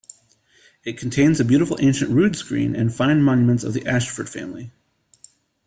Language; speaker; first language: English; native; English